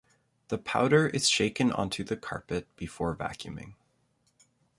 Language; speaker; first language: English; native; English